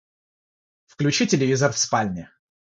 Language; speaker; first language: Russian; non-native, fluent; Georgian